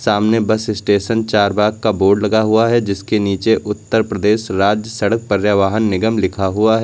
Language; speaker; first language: Hindi; native; Hindi